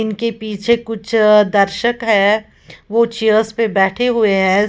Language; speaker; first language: Hindi; native; Hindi